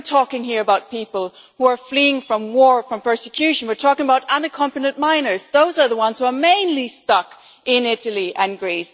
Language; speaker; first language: English; non-native, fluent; German